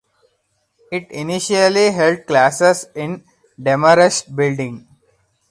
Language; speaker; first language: English; non-native, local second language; Hindi